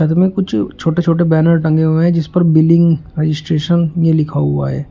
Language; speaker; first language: Hindi; native; Hindi